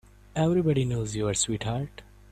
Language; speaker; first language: English; non-native, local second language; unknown